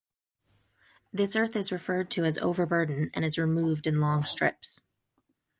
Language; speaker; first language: English; native; English